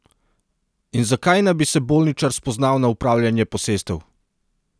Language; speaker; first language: Slovenian; non-native, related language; Serbian